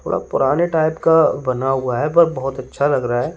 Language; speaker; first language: Hindi; native; Hindi